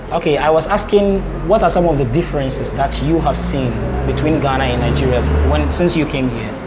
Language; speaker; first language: English; non-native, local second language; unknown